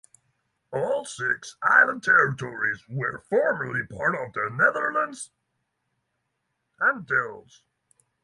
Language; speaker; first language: English; non-native, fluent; Norwegian